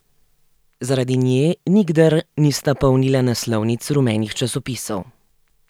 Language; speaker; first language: Slovenian; native; Slovenian